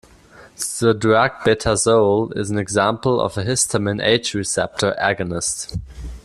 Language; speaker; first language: English; non-native, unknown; German